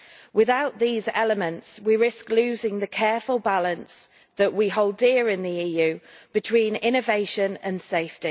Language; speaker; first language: English; native; English